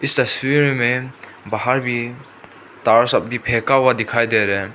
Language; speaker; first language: Hindi; non-native, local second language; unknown